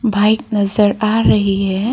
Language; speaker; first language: Hindi; non-native, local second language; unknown